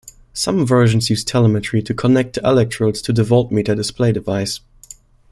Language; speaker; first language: English; non-native, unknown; German